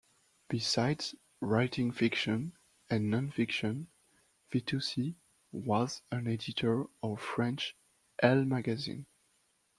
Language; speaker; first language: English; non-native, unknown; French